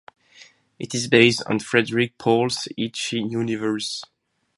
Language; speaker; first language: English; non-native, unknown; French